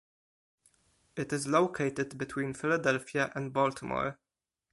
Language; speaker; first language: English; non-native, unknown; Polish